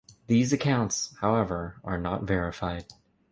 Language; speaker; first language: English; native; English